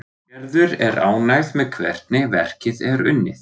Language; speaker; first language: Icelandic; non-native, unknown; German